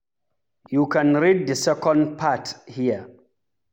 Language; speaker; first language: English; non-native, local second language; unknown